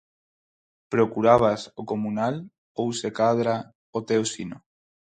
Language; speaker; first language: Galician; non-native, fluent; Spanish